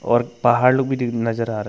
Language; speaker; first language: Hindi; non-native, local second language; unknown